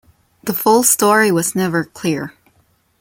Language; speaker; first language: English; non-native, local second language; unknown